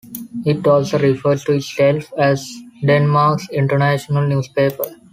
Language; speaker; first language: English; non-native, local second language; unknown